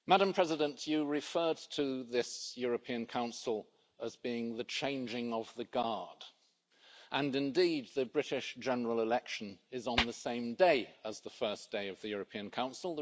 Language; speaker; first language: English; native; English